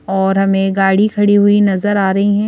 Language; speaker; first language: Hindi; native; Hindi